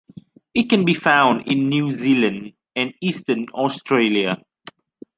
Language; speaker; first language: English; native; English